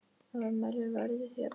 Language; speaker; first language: Icelandic; native; Icelandic